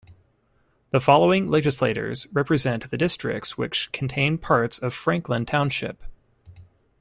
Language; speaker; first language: English; native; English